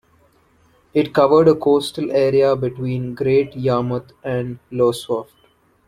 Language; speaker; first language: English; non-native, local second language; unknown